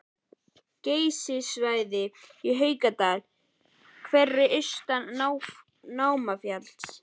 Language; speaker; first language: Icelandic; native; Icelandic